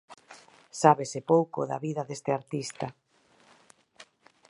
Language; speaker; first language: Galician; native; Galician